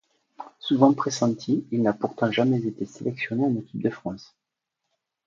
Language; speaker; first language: French; native; French